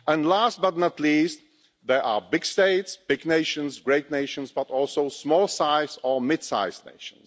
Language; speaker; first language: English; non-native, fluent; Czech